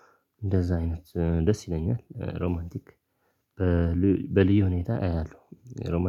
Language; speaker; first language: Amharic; non-native, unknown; Tigrinya